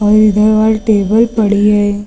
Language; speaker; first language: Hindi; native; Hindi